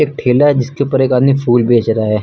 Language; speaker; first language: Hindi; native; Hindi